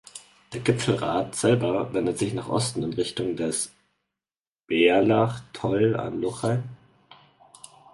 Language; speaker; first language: German; native; German